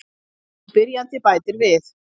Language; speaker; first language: Icelandic; native; Icelandic